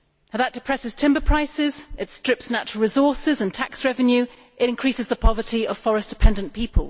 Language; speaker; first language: English; native; English